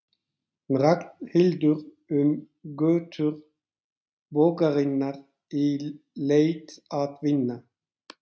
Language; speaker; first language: Icelandic; non-native, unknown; Turkish